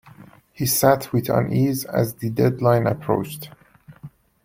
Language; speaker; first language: English; non-native, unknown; Persian